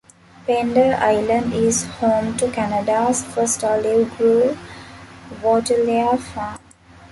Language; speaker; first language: English; non-native, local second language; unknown